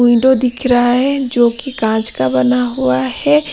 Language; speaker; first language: Hindi; non-native, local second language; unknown